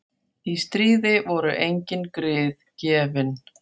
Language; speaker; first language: Icelandic; non-native, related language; Faroese